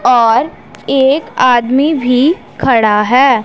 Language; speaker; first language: Hindi; non-native, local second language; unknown